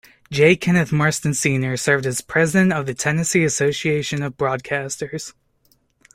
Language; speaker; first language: English; native; English